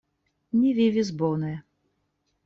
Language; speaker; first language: Esperanto; non-native, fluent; Russian